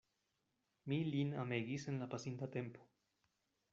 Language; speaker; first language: Esperanto; non-native, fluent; Spanish